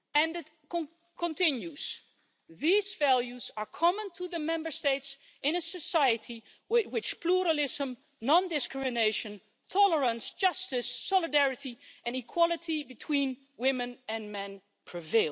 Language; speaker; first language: English; non-native, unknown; Dutch